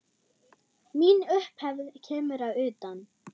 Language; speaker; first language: Icelandic; non-native, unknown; German